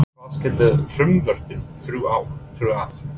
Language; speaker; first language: Icelandic; non-native, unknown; English